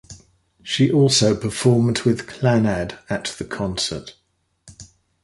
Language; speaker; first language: English; native; English